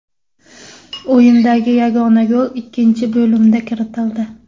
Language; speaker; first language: Uzbek; non-native, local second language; Kara-Kalpak